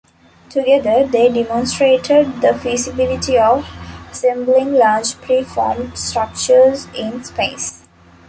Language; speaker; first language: English; non-native, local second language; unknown